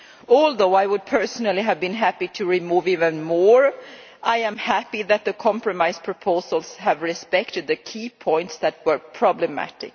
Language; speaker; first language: English; non-native, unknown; Swedish